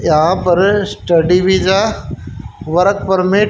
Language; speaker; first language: Hindi; native; Hindi